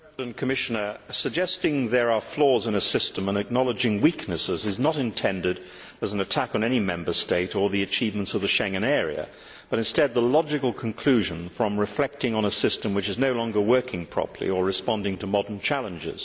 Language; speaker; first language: English; native; English